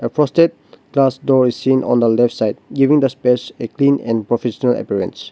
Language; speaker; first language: English; non-native, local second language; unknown